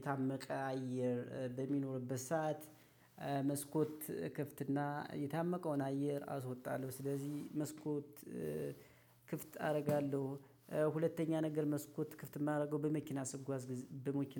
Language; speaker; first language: Amharic; native; Amharic